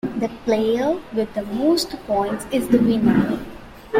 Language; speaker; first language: English; non-native, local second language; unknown